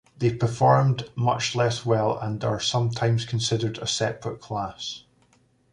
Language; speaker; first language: English; native; English